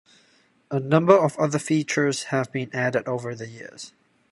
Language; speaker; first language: English; non-native, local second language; Cantonese